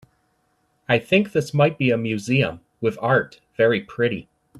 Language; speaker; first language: English; native; English